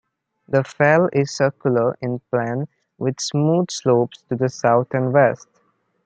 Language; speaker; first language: English; non-native, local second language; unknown